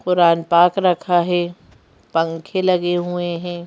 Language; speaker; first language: Hindi; native; Hindi